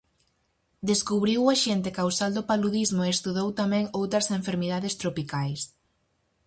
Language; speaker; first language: Galician; native; Galician